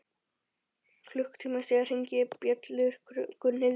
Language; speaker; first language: Icelandic; native; Icelandic